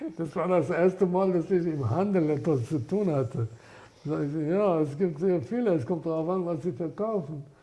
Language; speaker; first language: German; non-native, fluent; Persian